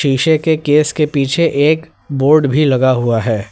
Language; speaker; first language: Hindi; native; Hindi